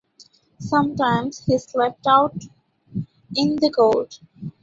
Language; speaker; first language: English; non-native, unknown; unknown